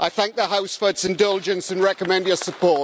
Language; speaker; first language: English; native; English